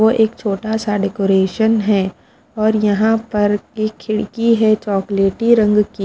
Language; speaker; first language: Hindi; non-native, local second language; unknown